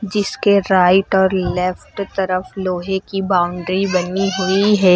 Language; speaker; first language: Hindi; native; Hindi